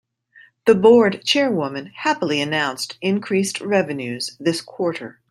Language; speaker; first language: English; native; English